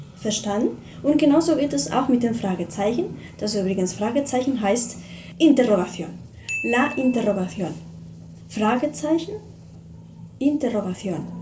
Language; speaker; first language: German; non-native, fluent; Spanish